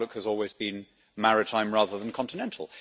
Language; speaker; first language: English; native; English